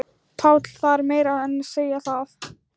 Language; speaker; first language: Icelandic; non-native, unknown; Thai